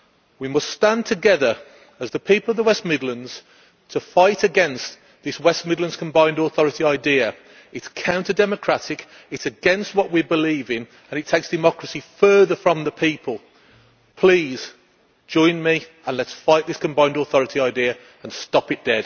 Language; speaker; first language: English; native; English